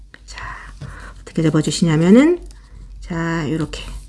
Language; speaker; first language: Korean; native; Korean